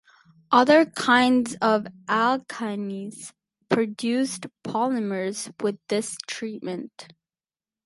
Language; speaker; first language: English; native; English